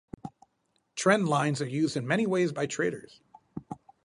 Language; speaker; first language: English; native; English